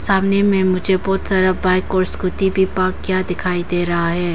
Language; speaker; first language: Hindi; non-native, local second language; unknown